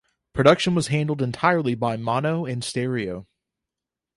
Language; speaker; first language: English; native; English